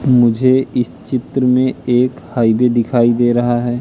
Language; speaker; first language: Hindi; native; Hindi